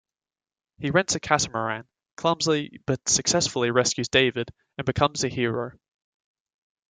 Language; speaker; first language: English; native; English